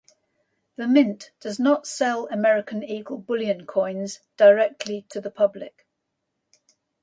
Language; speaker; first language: English; native; English